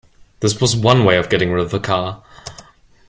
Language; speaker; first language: English; non-native, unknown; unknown